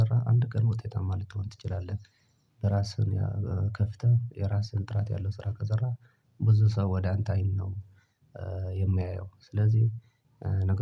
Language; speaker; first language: Amharic; non-native, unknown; Tigrinya